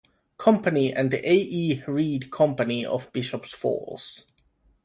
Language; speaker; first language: English; non-native, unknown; Finnish